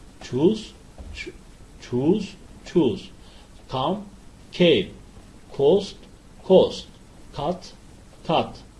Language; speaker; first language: English; non-native, fluent; Turkish